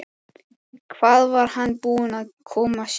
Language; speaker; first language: Icelandic; native; Icelandic